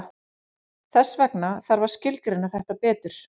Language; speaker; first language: Icelandic; native; Icelandic